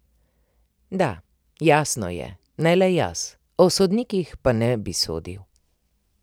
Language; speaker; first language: Slovenian; native; Slovenian